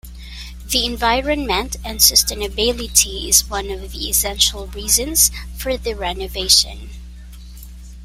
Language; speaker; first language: English; non-native, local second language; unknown